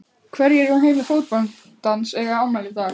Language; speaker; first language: Icelandic; native; Icelandic